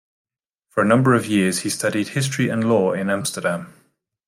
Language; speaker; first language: English; native; English